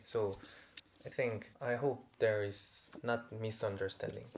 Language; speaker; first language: English; non-native, fluent; Korean